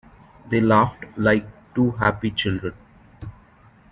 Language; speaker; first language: English; non-native, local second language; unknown